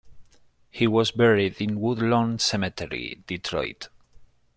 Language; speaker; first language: English; non-native, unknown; Spanish